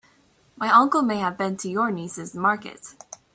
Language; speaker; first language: English; native; English